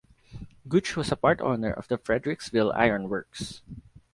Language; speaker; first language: English; non-native, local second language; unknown